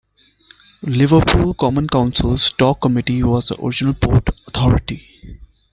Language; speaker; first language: English; non-native, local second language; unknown